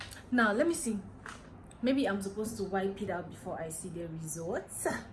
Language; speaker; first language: English; non-native, local second language; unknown